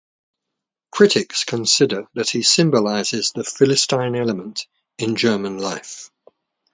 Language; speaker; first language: English; native; English